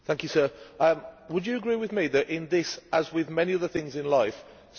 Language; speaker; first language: English; native; English